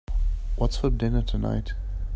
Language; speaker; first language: English; non-native, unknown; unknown